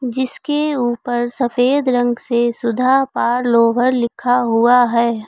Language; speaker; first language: Hindi; native; Hindi